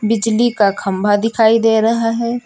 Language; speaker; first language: Hindi; native; Hindi